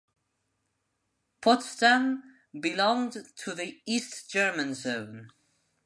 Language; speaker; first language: English; non-native, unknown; Spanish